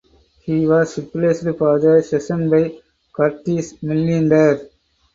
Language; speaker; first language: English; non-native, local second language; Tamil